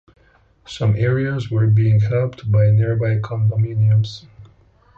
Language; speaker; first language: English; native; English